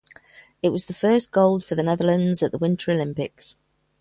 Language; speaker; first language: English; native; English